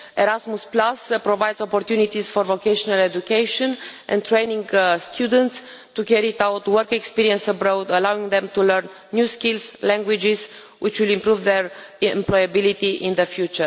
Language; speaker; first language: English; non-native, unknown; Romanian